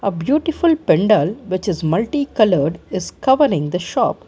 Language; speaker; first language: English; non-native, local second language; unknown